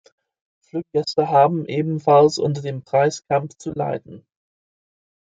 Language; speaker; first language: German; non-native, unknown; English